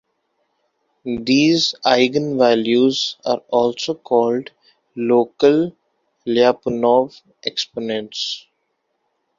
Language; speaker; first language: English; non-native, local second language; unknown